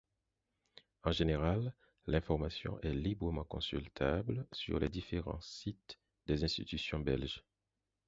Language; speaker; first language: French; non-native, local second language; Haitian Creole